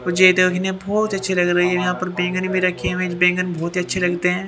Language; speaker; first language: Hindi; native; Hindi